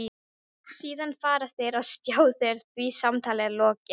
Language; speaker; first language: Icelandic; non-native, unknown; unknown